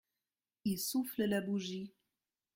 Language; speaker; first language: French; non-native, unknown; German